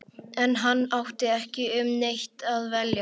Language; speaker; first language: Icelandic; native; Icelandic